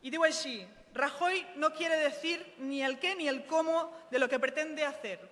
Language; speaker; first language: Spanish; non-native, local second language; Catalan